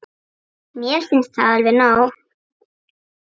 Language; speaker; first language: Icelandic; native; Icelandic